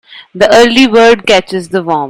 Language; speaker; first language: English; non-native, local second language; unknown